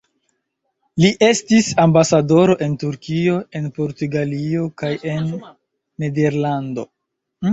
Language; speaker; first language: Esperanto; non-native, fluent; Chinese